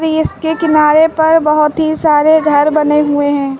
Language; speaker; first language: Hindi; native; Hindi